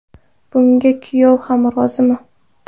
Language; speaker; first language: Uzbek; non-native, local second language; Kara-Kalpak